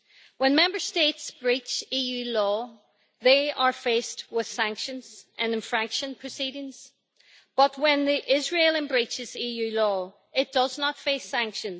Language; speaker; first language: English; native; English